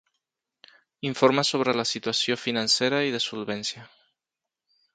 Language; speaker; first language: Catalan; non-native, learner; Spanish